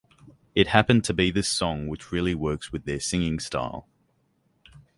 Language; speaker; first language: English; native; English